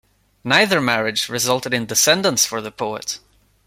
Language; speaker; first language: English; non-native, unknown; Swedish